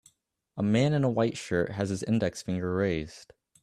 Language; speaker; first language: English; native; English